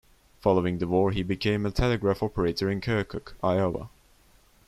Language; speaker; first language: English; non-native, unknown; Turkish